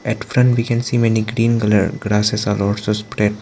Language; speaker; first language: English; non-native, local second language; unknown